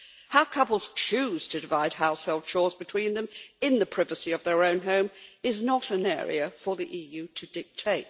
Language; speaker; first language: English; native; English